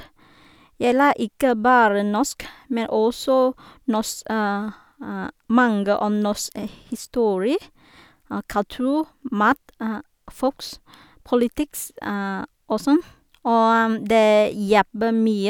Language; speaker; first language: Norwegian; non-native, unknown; Vietnamese